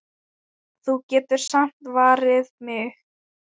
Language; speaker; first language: Icelandic; non-native, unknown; Thai